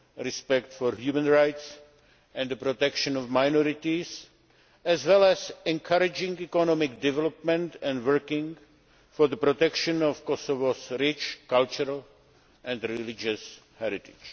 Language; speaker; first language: English; non-native, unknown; Czech